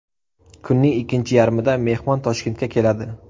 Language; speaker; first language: Uzbek; native; Uzbek